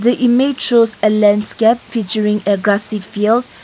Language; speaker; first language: English; non-native, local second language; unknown